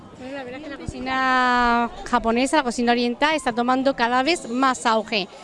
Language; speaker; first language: Spanish; native; Spanish